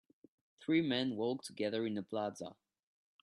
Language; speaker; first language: English; non-native, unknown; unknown